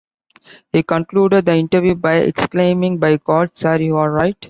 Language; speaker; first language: English; non-native, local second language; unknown